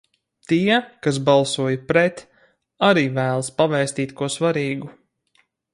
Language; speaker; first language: Latvian; native; Latvian